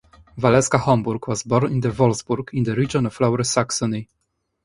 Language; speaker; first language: English; non-native, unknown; Polish